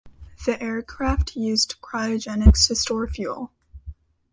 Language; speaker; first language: English; native; English